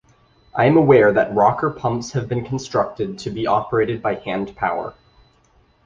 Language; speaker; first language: English; native; English